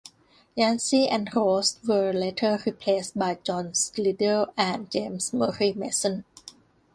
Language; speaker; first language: English; non-native, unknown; Thai